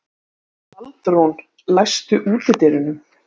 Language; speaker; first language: Icelandic; native; Icelandic